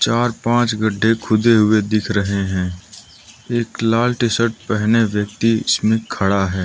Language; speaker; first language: Hindi; non-native, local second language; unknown